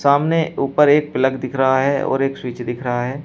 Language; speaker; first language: Hindi; native; Hindi